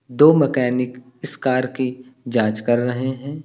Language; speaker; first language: Hindi; native; Hindi